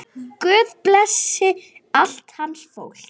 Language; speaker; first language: Icelandic; native; Icelandic